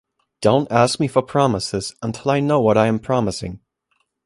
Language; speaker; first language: English; non-native, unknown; German